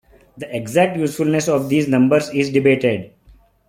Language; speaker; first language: English; non-native, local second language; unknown